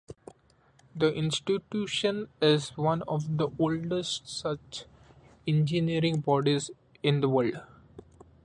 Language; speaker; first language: English; non-native, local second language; Marathi